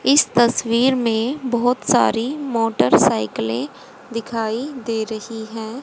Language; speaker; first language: Hindi; native; Hindi